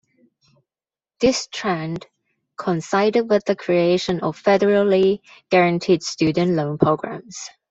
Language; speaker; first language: English; non-native, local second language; Cantonese